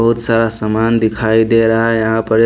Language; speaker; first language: Hindi; non-native, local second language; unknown